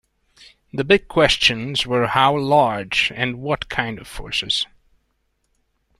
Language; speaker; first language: English; non-native, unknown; Hungarian